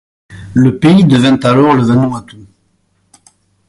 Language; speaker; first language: French; native; French